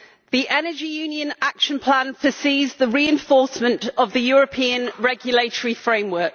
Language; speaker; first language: English; native; English